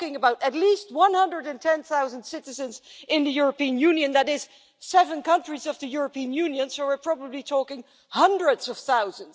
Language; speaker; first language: English; non-native, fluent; Dutch